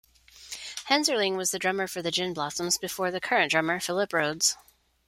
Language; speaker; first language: English; non-native, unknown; Spanish